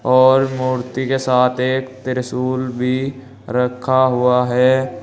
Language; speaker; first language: Hindi; native; Hindi